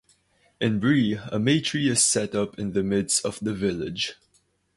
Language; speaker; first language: English; non-native, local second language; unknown